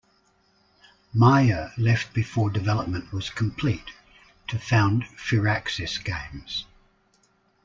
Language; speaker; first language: English; native; English